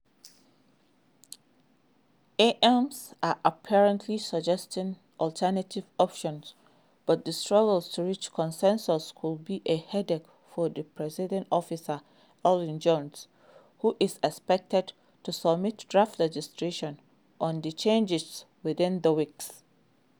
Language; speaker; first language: English; non-native, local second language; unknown